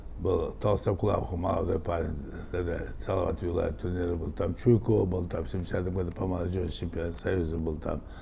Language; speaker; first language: Russian; non-native, local second language; Uzbek